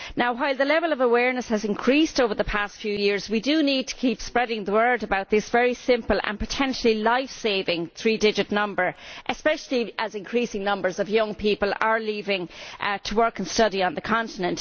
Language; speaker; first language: English; native; English